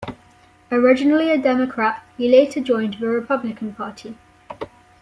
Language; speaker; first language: English; native; English